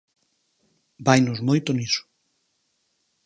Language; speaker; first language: Galician; native; Galician